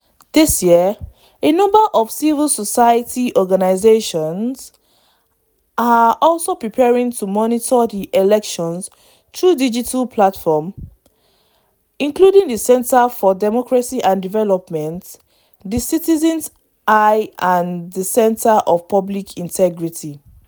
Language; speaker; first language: English; non-native, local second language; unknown